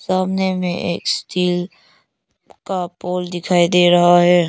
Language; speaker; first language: Hindi; non-native, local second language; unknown